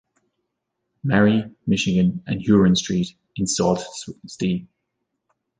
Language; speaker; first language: English; native; English